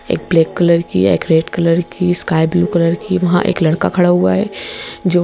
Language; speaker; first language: Hindi; native; Hindi